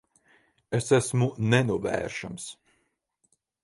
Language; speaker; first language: Latvian; non-native, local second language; Russian